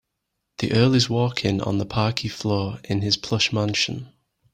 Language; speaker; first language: English; native; English